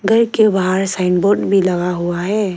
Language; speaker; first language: Hindi; non-native, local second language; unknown